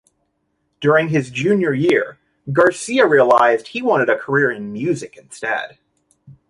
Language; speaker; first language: English; native; English